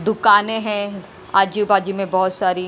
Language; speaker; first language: Hindi; non-native, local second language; Punjabi